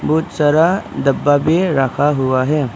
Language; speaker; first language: Hindi; non-native, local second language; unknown